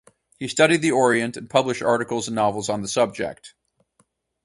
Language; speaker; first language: English; native; English